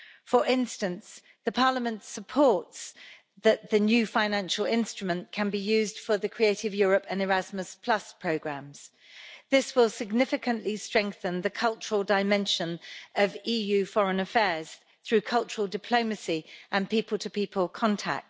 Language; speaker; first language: English; native; English